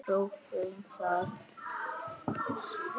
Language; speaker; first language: Icelandic; native; Icelandic